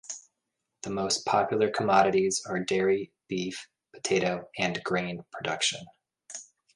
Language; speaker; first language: English; native; English